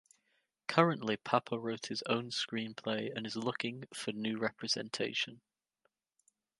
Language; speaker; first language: English; native; English